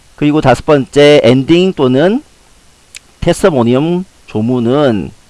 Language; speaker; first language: Korean; native; Korean